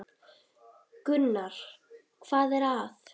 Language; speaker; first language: Icelandic; native; Icelandic